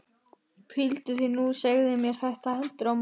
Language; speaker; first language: Icelandic; native; Icelandic